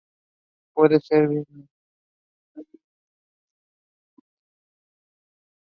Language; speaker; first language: English; non-native, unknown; Spanish